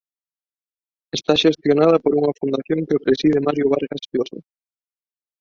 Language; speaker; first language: Galician; non-native, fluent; Spanish